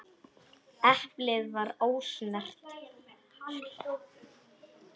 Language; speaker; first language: Icelandic; non-native, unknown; Polish